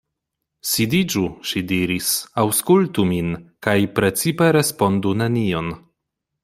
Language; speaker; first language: Esperanto; non-native, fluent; Polish